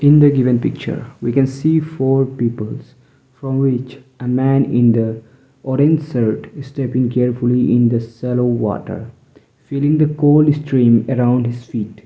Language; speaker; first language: English; non-native, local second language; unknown